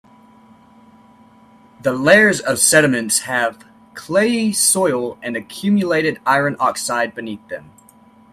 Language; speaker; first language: English; native; English